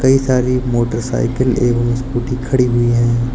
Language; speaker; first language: Hindi; native; Hindi